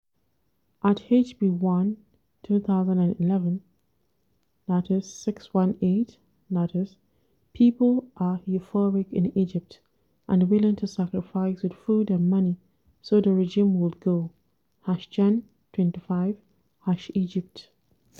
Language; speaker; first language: English; non-native, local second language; Hausa